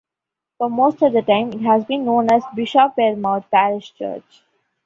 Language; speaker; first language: English; non-native, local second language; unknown